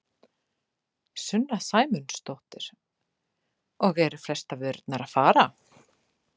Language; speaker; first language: Icelandic; native; Icelandic